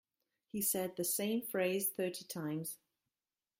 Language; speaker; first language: English; non-native, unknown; German